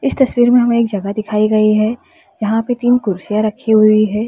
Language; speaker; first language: Hindi; native; Hindi